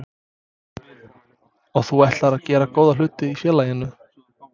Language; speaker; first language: Icelandic; non-native, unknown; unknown